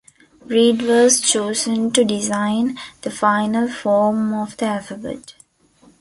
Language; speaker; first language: English; non-native, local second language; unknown